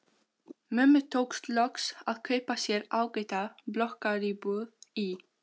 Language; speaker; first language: Icelandic; non-native, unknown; Albanian